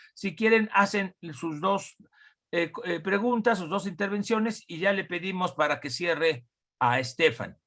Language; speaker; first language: Spanish; native; Spanish